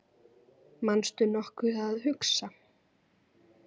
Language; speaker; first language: Icelandic; native; Icelandic